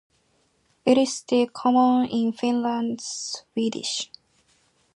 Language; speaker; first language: English; non-native, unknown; Japanese